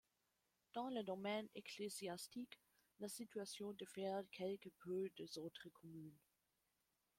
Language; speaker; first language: French; non-native, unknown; German